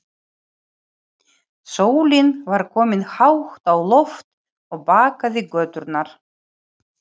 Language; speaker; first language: Icelandic; non-native, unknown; Ukrainian